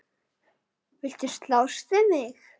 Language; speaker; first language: Icelandic; native; Icelandic